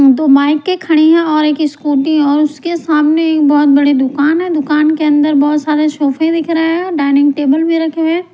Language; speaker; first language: Hindi; non-native, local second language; Punjabi